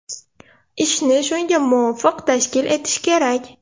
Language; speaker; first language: Uzbek; non-native, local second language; Russian